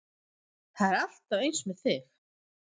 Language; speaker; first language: Icelandic; non-native, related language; Swedish